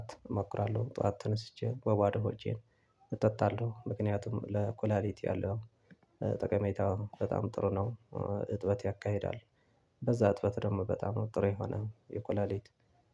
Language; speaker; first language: Amharic; non-native, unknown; Tigrinya